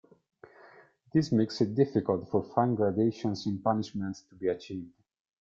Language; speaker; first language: English; non-native, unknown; Italian